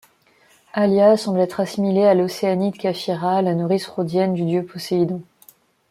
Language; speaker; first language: French; non-native, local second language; Malagasy